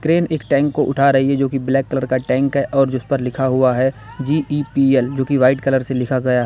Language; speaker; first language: Hindi; native; Hindi